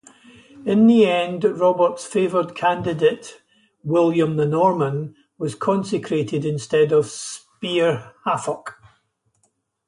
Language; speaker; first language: English; native; English